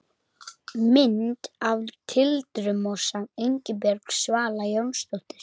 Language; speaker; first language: Icelandic; native; Icelandic